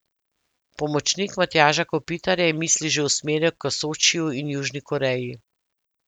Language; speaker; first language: Slovenian; native; Slovenian